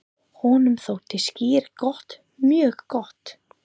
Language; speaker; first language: Icelandic; non-native, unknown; English